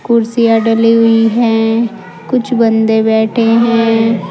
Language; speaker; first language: Hindi; native; Hindi